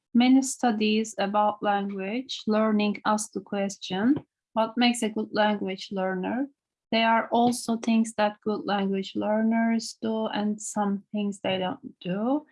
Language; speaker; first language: English; non-native, learner; Turkish